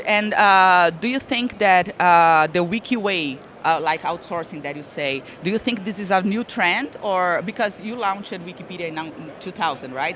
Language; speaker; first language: English; non-native, fluent; Portuguese